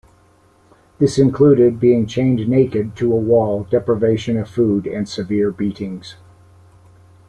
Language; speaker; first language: English; native; English